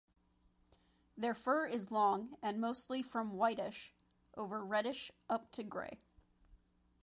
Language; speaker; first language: English; native; English